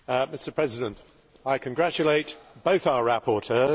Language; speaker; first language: English; native; English